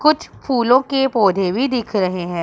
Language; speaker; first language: Hindi; non-native, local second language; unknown